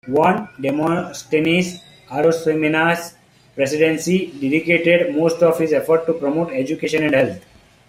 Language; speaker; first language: English; non-native, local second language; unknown